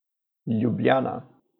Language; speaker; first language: Slovenian; native; Slovenian